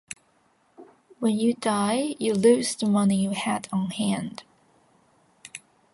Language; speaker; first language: English; non-native, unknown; Chinese